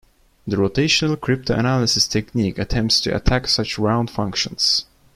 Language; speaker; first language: English; non-native, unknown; Turkish